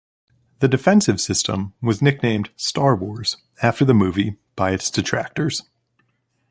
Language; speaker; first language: English; native; English